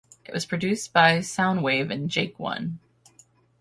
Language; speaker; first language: English; native; English